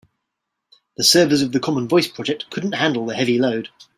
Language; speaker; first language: English; native; English